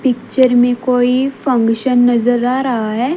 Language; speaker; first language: Hindi; native; Hindi